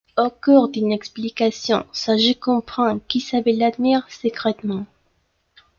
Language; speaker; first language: French; non-native, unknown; Spanish